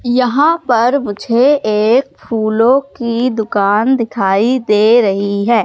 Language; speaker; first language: Hindi; native; Hindi